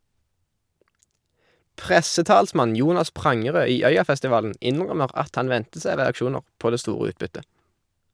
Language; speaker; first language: Norwegian; native; Norwegian